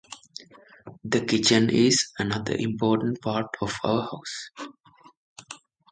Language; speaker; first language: English; non-native, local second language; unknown